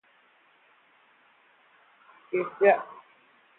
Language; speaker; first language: English; native; English